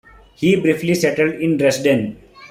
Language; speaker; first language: English; non-native, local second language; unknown